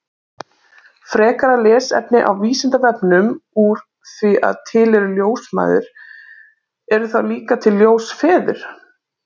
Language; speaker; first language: Icelandic; native; Icelandic